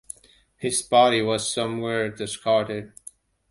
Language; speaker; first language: English; non-native, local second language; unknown